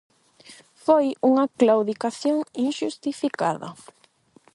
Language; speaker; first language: Galician; non-native, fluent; Spanish